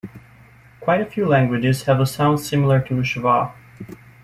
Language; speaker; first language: English; native; English